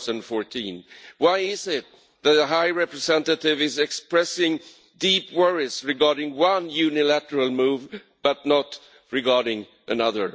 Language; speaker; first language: English; non-native, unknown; Swedish